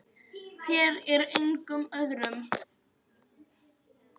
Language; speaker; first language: Icelandic; non-native, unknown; Polish